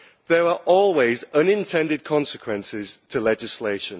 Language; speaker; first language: English; native; English